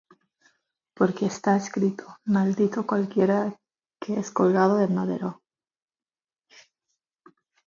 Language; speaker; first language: Spanish; non-native, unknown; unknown